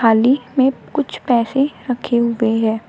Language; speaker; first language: Hindi; native; Hindi